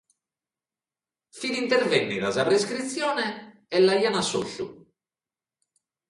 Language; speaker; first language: Sardinian; native; Sardinian